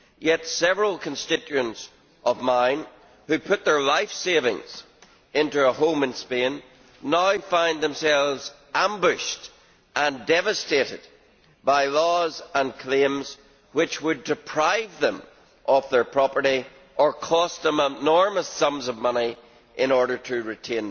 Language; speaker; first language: English; native; English